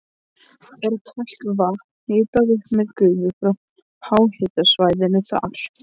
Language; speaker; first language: Icelandic; non-native, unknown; Polish